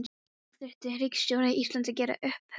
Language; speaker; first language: Icelandic; non-native, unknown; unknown